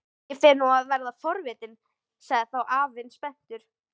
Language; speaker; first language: Icelandic; native; Icelandic